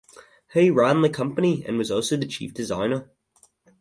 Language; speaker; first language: English; native; English